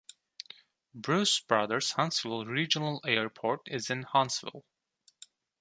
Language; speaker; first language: English; non-native, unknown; Turkish